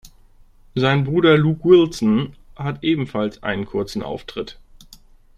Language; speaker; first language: German; native; German